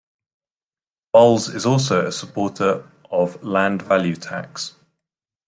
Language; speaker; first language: English; native; English